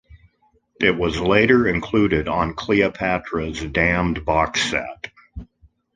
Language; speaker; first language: English; native; English